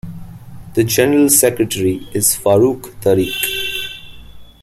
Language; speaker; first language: English; non-native, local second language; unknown